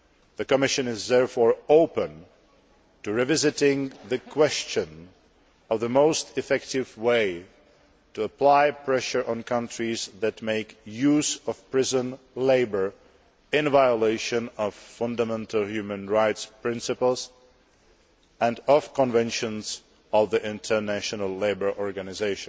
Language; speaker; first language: English; non-native, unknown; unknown